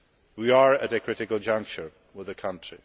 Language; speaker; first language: English; non-native, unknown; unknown